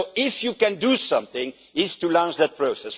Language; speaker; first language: English; non-native, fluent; Dutch